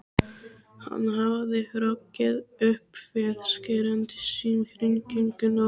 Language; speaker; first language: Icelandic; native; Icelandic